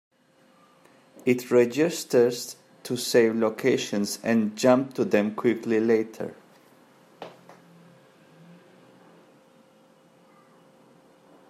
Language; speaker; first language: English; native; English